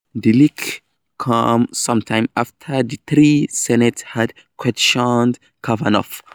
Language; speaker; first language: English; non-native, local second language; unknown